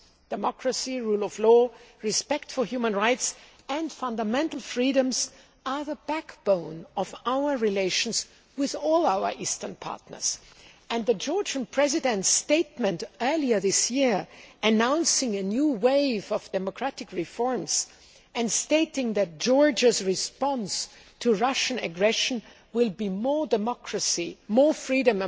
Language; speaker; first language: English; non-native, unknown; German